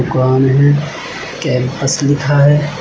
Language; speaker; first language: Hindi; native; Hindi